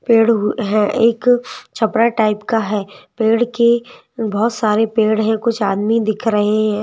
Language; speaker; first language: Hindi; native; Hindi